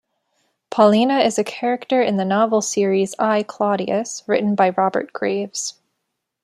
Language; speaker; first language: English; native; English